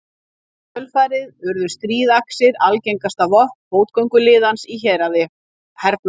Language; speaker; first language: Icelandic; native; Icelandic